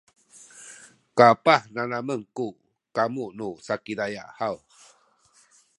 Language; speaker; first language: Sakizaya; native; Sakizaya